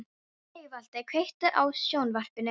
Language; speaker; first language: Icelandic; non-native, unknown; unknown